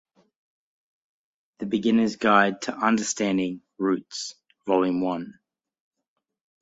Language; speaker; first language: English; native; English